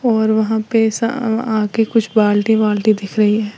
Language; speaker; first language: Hindi; native; Hindi